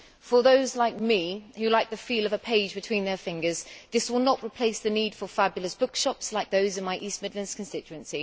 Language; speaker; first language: English; native; English